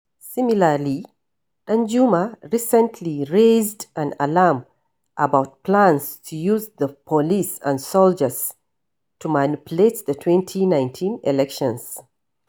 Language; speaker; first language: English; non-native, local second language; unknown